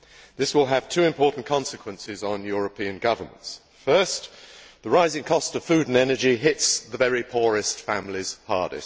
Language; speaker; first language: English; native; English